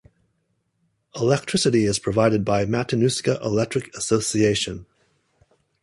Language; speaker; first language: English; native; English